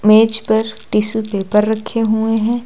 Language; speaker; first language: Hindi; native; Hindi